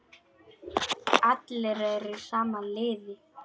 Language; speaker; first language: Icelandic; non-native, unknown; Polish